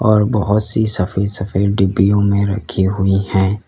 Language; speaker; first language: Hindi; native; Hindi